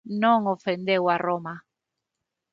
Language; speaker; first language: Galician; non-native, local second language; Spanish